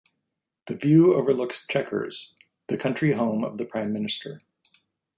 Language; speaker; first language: English; native; English